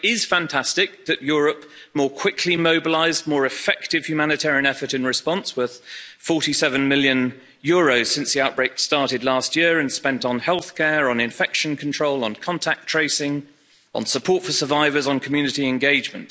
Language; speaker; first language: English; native; English